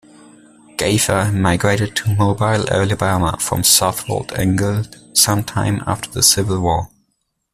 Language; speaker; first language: English; non-native, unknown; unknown